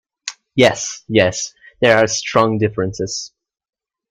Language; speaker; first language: English; native; English